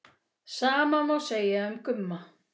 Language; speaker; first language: Icelandic; native; Icelandic